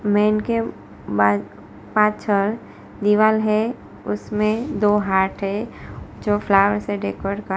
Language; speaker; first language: Hindi; non-native, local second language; Gujarati